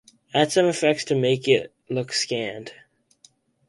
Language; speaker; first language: English; native; English